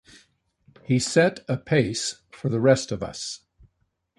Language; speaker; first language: English; native; English